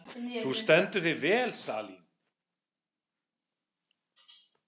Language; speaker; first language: Icelandic; non-native, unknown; English